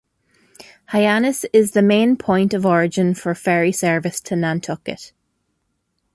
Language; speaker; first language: English; native; English